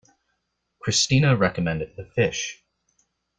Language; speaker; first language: English; native; English